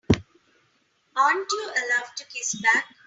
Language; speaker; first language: English; non-native, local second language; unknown